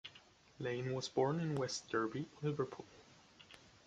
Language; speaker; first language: English; non-native, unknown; German